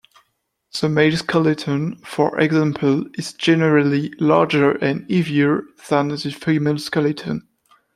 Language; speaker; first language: English; non-native, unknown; French